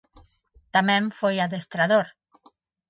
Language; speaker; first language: Galician; non-native, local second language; Spanish